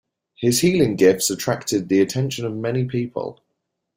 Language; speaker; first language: English; native; English